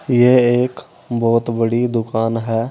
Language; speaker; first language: Hindi; native; Hindi